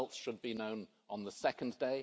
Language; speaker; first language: English; native; English